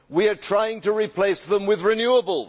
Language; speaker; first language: English; native; English